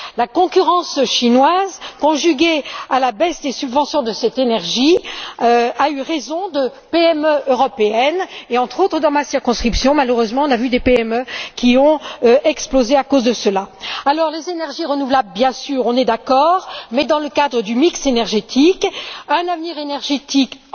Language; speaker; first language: French; native; French